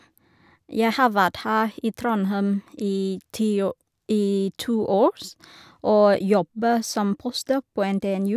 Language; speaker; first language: Norwegian; non-native, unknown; Vietnamese